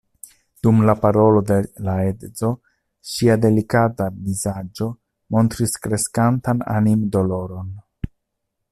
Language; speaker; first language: Esperanto; non-native, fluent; Italian